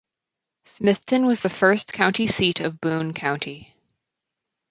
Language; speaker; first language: English; native; English